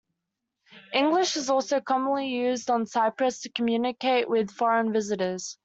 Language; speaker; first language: English; native; English